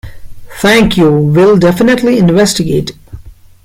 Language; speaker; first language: English; non-native, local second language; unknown